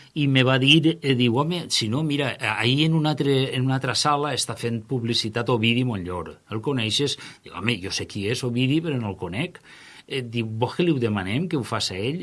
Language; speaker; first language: Catalan; native; Catalan